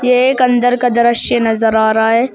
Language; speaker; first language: Hindi; native; Hindi